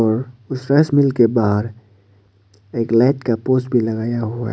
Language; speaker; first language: Hindi; non-native, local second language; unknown